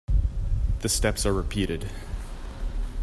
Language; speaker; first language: English; native; English